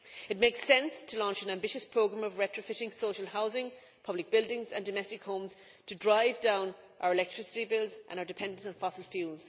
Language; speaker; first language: English; native; English